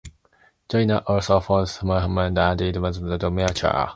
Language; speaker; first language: English; non-native, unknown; Japanese